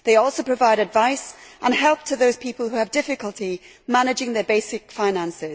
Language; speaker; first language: English; native; English